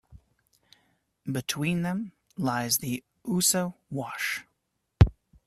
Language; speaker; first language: English; native; English